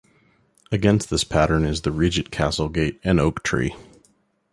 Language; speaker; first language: English; native; English